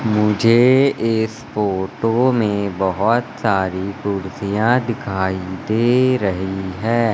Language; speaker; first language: Hindi; native; Hindi